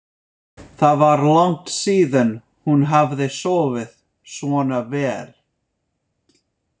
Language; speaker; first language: Icelandic; non-native, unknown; English